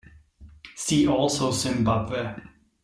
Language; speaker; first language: English; non-native, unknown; German